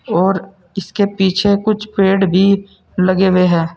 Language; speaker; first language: Hindi; native; Hindi